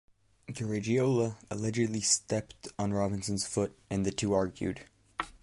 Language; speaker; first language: English; native; English